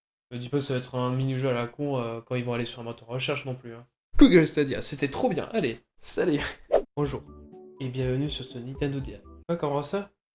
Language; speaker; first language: French; native; French